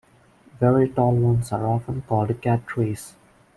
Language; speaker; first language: English; non-native, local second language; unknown